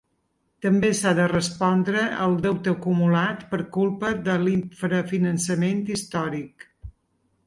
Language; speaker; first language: Catalan; native; Catalan